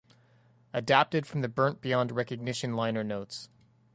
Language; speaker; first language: English; native; English